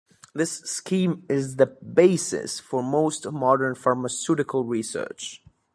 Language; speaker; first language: English; native; English